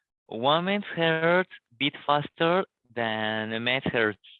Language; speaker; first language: English; non-native, learner; Spanish